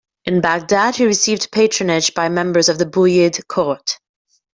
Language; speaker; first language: English; native; English